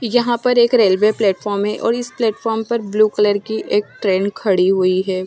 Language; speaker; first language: Hindi; non-native, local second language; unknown